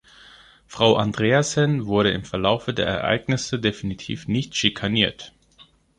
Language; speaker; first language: German; non-native, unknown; Greek